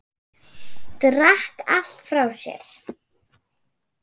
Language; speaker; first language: Icelandic; non-native, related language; Swedish